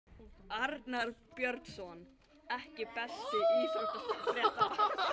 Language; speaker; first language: Icelandic; non-native, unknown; Chinese